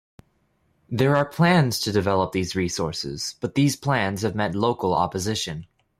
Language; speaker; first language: English; native; English